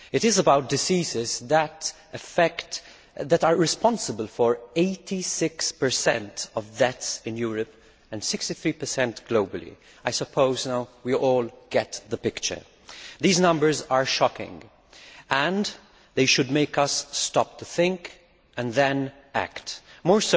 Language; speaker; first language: English; non-native, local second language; Maltese